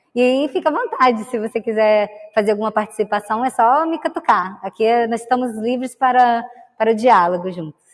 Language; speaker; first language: Portuguese; native; Portuguese